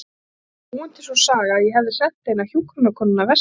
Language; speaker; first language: Icelandic; native; Icelandic